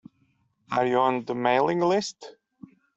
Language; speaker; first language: English; native; English